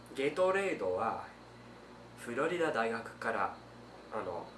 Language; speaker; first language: Japanese; non-native, learner; English